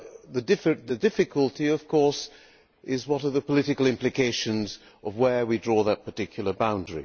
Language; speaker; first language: English; non-native, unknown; Hungarian